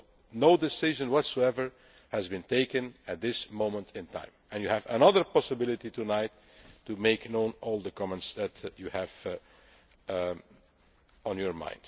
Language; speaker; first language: English; non-native, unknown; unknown